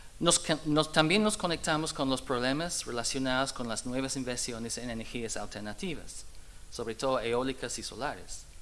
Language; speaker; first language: Spanish; non-native, fluent; English